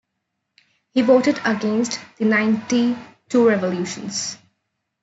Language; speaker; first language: English; non-native, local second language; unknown